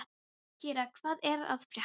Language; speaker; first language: Icelandic; non-native, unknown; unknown